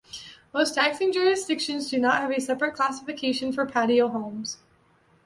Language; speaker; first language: English; native; English